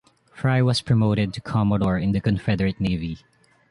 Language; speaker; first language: English; non-native, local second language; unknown